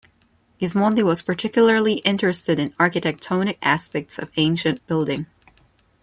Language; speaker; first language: English; non-native, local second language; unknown